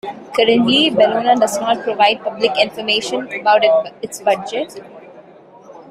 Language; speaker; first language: English; non-native, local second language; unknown